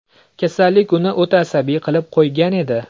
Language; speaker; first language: Uzbek; native; Uzbek